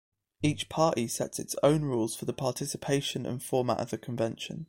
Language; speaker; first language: English; native; English